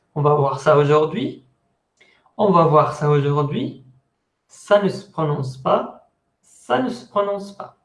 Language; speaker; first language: French; non-native, fluent; Spanish